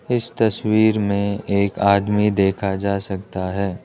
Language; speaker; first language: Hindi; non-native, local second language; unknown